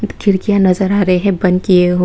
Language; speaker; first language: Hindi; non-native, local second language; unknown